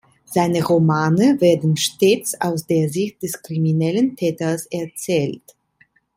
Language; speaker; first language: German; non-native, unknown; Italian